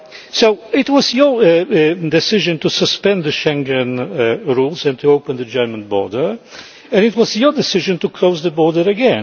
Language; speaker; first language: English; non-native, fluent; Polish